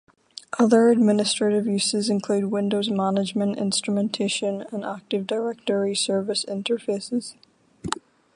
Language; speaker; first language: English; native; English